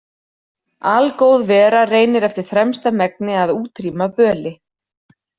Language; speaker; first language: Icelandic; native; Icelandic